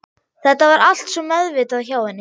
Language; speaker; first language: Icelandic; non-native, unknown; German